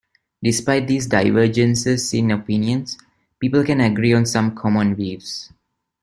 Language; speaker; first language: English; non-native, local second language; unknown